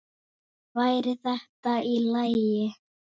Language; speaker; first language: Icelandic; native; Icelandic